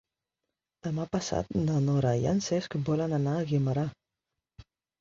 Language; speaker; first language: Catalan; non-native, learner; Spanish